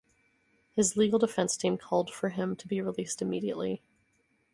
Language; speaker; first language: English; native; English